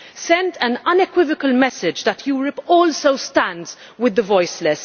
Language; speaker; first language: English; non-native, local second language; Maltese